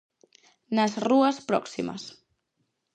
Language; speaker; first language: Galician; native; Galician